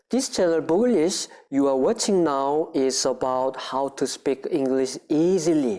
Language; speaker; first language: English; non-native, fluent; Korean